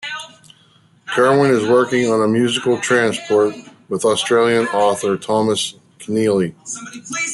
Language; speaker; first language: English; native; English